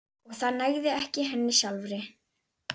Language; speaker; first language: Icelandic; native; Icelandic